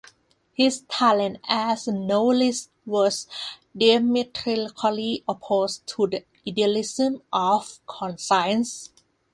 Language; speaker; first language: English; non-native, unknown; Thai